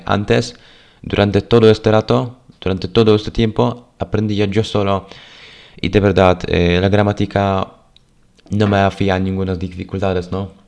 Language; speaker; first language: Spanish; non-native, fluent; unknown